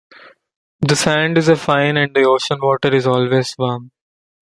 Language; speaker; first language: English; non-native, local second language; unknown